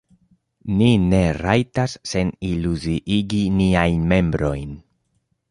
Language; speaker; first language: Esperanto; non-native, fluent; Spanish